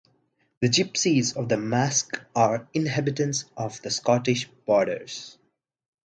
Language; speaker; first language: English; non-native, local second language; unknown